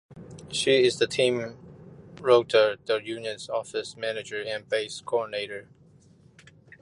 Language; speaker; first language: English; non-native, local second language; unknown